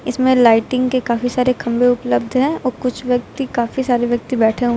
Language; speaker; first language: Hindi; native; Hindi